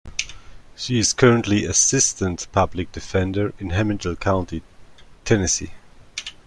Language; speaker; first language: English; non-native, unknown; German